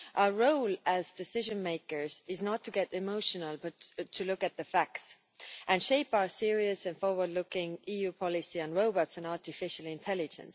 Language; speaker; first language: English; non-native, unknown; Estonian